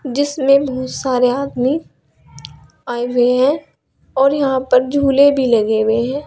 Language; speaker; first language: Hindi; native; Hindi